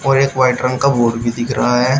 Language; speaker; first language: Hindi; native; Hindi